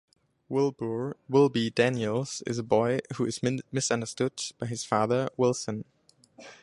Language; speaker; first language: English; non-native, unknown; German